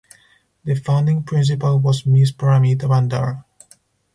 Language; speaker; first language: English; non-native, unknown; Spanish